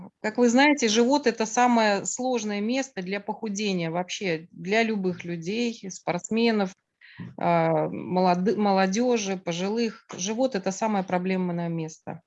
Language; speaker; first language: Russian; native; Russian